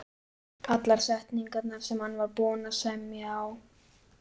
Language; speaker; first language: Icelandic; native; Icelandic